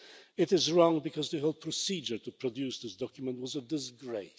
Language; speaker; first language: English; non-native, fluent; Polish